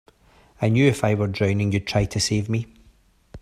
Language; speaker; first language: English; native; English